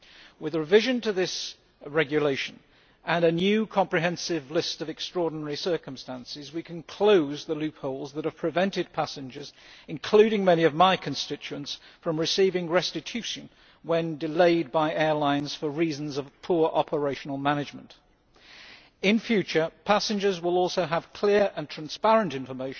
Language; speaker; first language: English; native; English